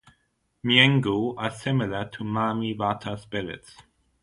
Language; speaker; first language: English; non-native, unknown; German